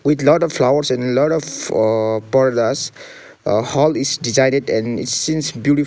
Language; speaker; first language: English; non-native, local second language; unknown